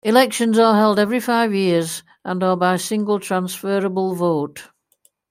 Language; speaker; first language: English; native; English